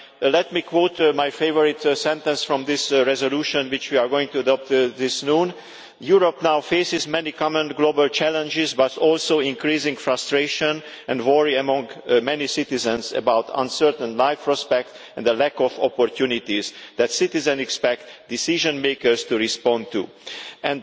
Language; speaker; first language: English; non-native, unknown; Hungarian